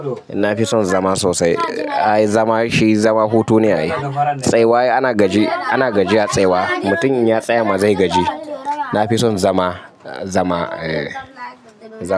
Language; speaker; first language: Hausa; native; Hausa